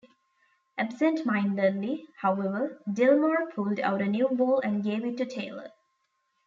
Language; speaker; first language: English; non-native, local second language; Tamil